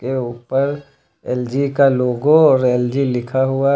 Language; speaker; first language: Hindi; native; Hindi